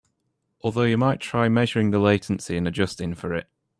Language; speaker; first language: English; native; English